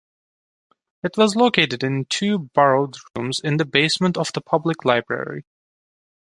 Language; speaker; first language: English; non-native, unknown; Turkish